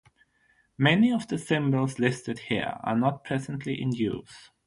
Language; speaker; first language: English; non-native, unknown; German